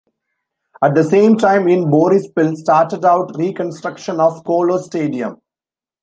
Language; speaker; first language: English; non-native, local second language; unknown